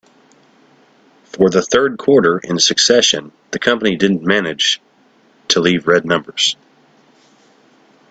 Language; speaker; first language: English; native; English